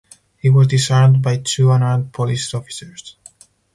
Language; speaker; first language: English; non-native, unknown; Spanish